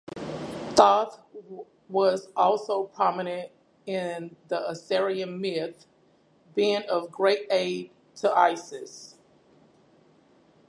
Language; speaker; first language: English; native; English